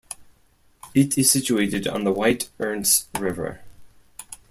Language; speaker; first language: English; non-native, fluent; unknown